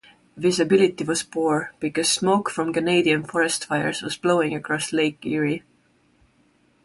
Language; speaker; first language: English; non-native, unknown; Estonian